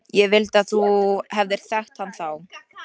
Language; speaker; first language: Icelandic; non-native, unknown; Polish